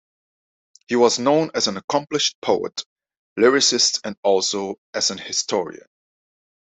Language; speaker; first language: English; non-native, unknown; Dutch